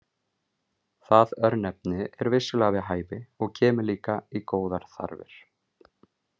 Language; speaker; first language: Icelandic; native; Icelandic